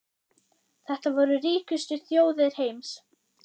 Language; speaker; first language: Icelandic; non-native, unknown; German